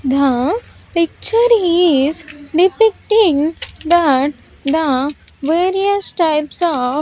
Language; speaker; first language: English; non-native, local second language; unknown